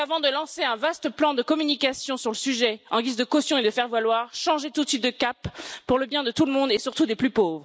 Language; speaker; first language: French; native; French